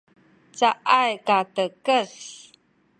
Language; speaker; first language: Sakizaya; non-native, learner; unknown